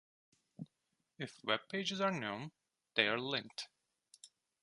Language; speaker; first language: English; non-native, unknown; Turkish